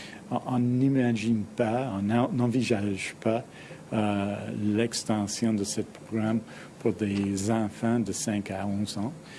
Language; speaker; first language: French; non-native, fluent; English